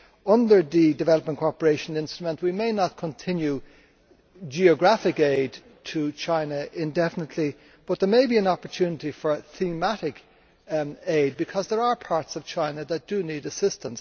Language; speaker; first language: English; native; English